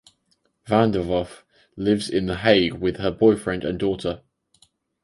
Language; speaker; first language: English; native; English